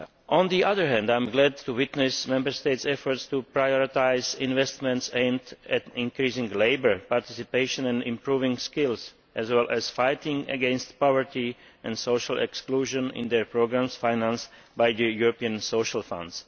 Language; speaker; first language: English; non-native, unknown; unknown